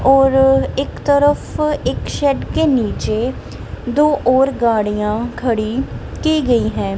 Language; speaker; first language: Hindi; non-native, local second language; Punjabi